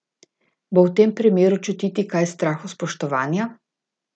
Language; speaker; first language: Slovenian; native; Slovenian